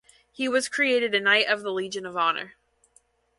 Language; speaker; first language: English; native; English